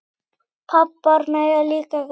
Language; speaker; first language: Icelandic; native; Icelandic